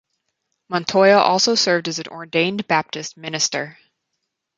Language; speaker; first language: English; native; English